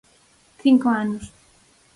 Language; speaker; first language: Galician; native; Galician